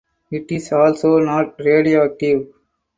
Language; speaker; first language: English; non-native, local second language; Tamil